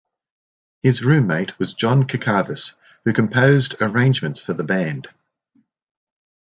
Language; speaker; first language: English; native; English